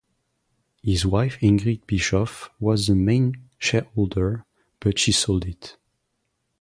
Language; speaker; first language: English; non-native, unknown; French